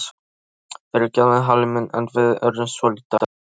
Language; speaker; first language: Icelandic; non-native, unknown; Polish